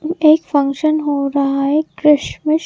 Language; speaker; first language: Hindi; native; Hindi